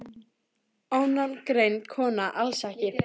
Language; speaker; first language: Icelandic; native; Icelandic